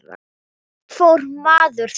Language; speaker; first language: Icelandic; non-native, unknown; Thai